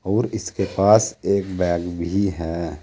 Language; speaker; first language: Hindi; native; Hindi